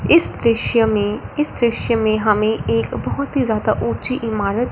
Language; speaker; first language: Hindi; non-native, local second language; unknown